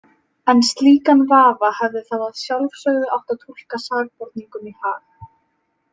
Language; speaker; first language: Icelandic; native; Icelandic